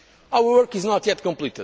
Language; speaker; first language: English; non-native, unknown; Portuguese